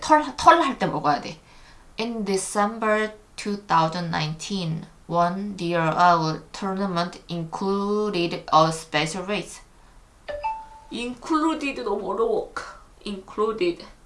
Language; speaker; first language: English; non-native, learner; Korean